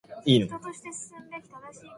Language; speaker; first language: English; native; English